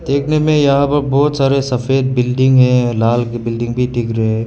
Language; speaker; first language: Hindi; non-native, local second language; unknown